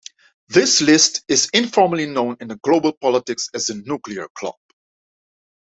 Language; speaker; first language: English; non-native, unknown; Dutch